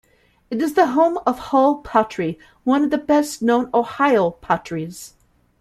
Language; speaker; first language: English; native; English